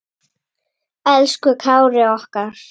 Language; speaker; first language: Icelandic; native; Icelandic